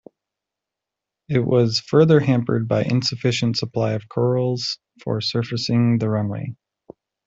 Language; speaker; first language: English; native; English